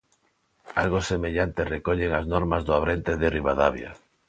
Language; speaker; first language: Galician; non-native, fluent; Spanish